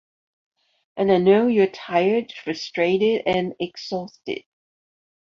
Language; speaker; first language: English; non-native, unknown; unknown